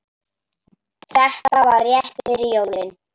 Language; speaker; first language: Icelandic; native; Icelandic